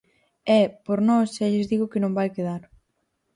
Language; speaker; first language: Galician; native; Galician